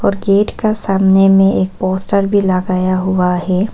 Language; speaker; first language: Hindi; non-native, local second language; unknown